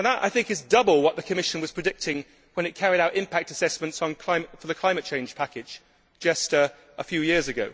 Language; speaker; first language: English; native; English